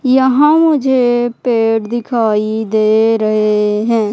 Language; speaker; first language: Hindi; native; Hindi